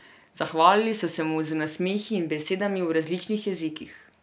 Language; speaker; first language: Slovenian; non-native, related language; Serbian